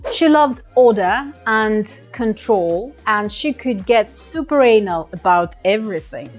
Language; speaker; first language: English; non-native, fluent; Russian